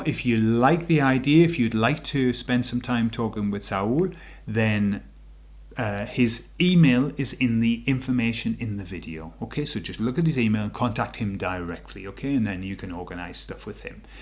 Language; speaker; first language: English; native; English